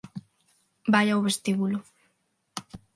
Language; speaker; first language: Galician; non-native, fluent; Spanish